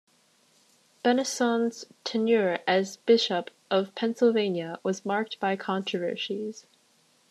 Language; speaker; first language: English; native; English